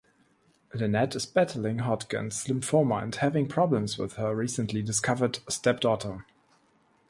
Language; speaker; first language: English; non-native, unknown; German